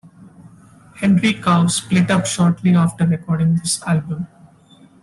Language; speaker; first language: English; non-native, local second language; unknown